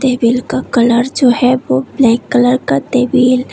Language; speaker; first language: Hindi; non-native, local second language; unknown